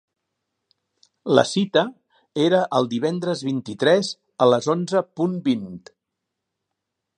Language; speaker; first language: Catalan; native; Catalan